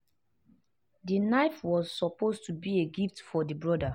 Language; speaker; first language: English; non-native, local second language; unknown